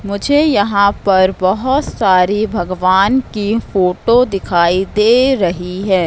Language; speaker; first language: Hindi; native; Hindi